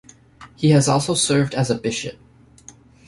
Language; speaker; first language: English; native; English